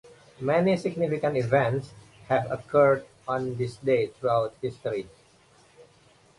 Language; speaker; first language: English; non-native, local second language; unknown